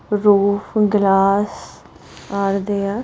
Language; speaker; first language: English; non-native, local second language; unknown